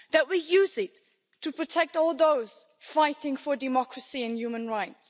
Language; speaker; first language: English; non-native, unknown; German